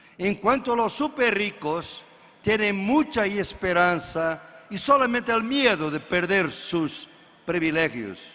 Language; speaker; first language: Spanish; non-native, related language; Portuguese